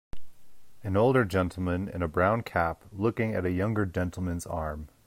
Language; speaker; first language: English; native; English